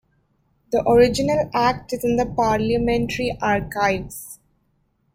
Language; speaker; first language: English; native; English